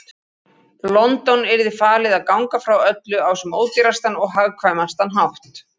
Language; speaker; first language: Icelandic; native; Icelandic